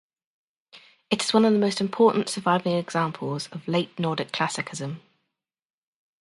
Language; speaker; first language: English; native; English